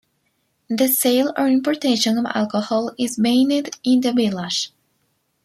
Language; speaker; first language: English; non-native, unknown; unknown